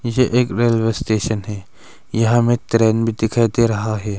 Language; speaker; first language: Hindi; non-native, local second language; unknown